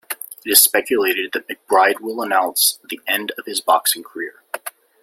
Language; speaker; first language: English; native; English